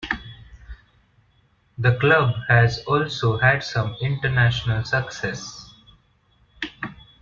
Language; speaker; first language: English; non-native, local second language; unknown